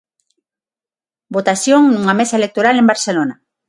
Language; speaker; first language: Galician; non-native, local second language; Spanish